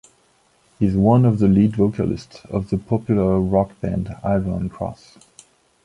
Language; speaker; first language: English; non-native, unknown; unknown